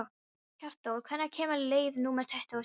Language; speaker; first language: Icelandic; non-native, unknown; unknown